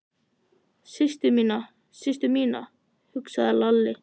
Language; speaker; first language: Icelandic; native; Icelandic